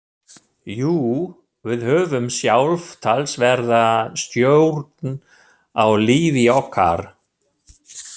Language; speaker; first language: Icelandic; non-native, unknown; German